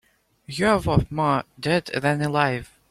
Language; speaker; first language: English; native; English